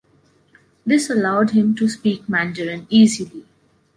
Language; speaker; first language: English; non-native, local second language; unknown